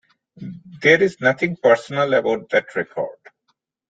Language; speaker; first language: English; non-native, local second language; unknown